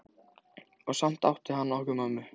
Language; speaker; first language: Icelandic; native; Icelandic